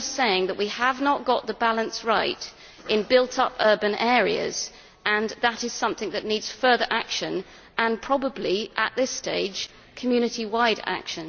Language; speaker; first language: English; native; English